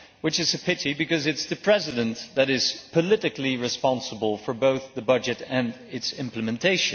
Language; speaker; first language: English; non-native, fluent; Dutch